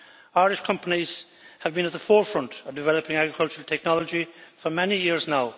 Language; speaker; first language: English; native; English